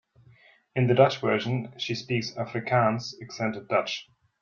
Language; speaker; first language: English; non-native, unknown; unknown